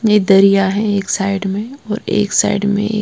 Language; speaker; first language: Hindi; non-native, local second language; Punjabi